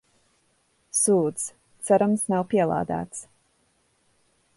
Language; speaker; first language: Latvian; early bilingual, heritage; Latvian